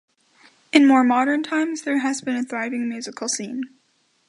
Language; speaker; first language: English; native; English